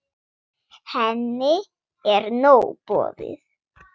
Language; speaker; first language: Icelandic; non-native, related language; Swedish